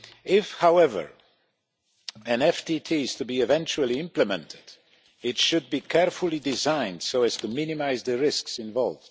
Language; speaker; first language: English; non-native, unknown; Polish